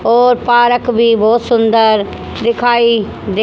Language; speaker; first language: Hindi; native; Hindi